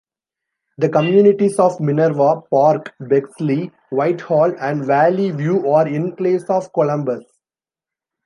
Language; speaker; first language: English; non-native, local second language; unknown